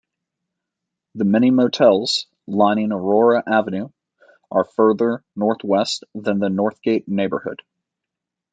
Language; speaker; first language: English; native; English